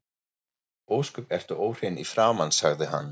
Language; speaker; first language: Icelandic; non-native, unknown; German